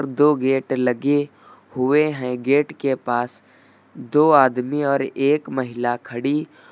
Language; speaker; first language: Hindi; native; Hindi